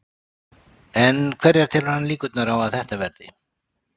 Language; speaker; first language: Icelandic; native; Icelandic